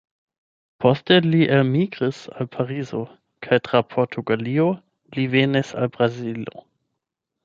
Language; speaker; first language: Esperanto; non-native, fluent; German